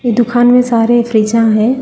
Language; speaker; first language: Hindi; non-native, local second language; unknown